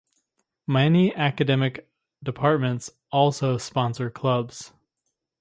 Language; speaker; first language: English; native; English